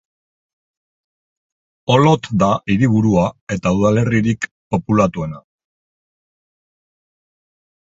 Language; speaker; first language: Basque; non-native, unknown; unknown